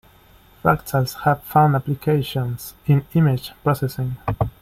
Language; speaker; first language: English; non-native, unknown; Spanish